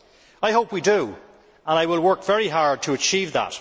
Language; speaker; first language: English; native; English